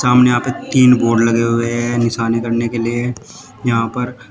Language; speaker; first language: Hindi; native; Hindi